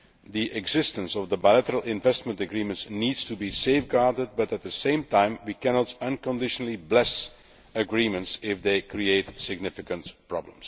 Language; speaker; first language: English; non-native, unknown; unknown